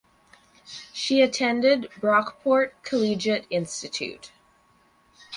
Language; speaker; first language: English; native; English